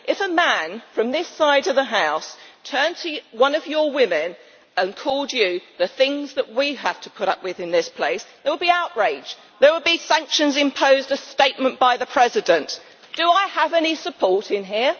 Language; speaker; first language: English; native; English